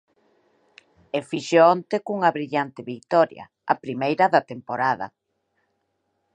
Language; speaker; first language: Galician; native; Galician